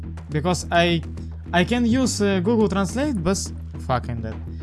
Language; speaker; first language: English; non-native, learner; Russian